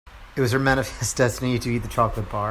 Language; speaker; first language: English; native; English